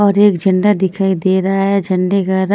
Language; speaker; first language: Hindi; non-native, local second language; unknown